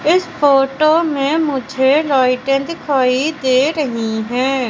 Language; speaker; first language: Hindi; native; Hindi